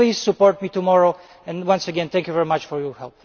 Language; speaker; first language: English; non-native, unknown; Polish